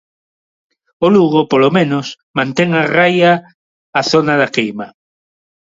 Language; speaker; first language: Galician; non-native, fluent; Spanish